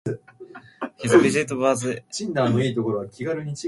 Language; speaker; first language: English; non-native, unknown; Japanese